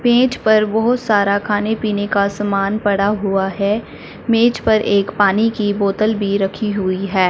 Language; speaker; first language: Hindi; non-native, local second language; Punjabi